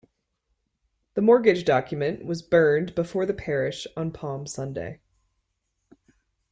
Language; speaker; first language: English; native; English